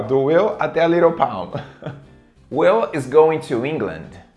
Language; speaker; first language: English; non-native, fluent; Portuguese